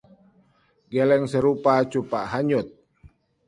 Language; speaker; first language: Indonesian; native; Indonesian